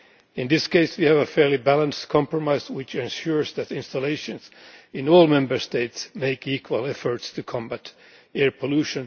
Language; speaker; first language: English; non-native, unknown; Finnish